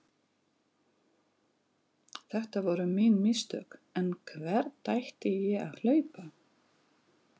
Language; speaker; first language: Icelandic; non-native, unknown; Russian